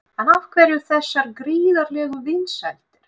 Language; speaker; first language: Icelandic; non-native, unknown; Russian